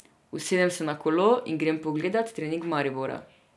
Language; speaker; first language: Slovenian; non-native, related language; Serbian